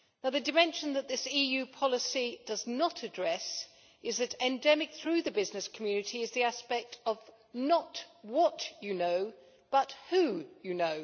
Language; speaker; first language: English; native; English